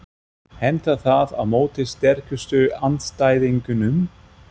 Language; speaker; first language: Icelandic; non-native, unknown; German